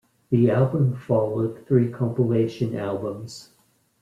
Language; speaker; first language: English; native; English